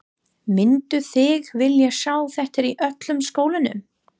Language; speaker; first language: Icelandic; non-native, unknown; English